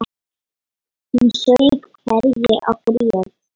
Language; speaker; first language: Icelandic; non-native, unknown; Lithuanian